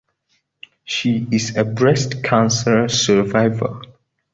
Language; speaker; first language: English; non-native, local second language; Hausa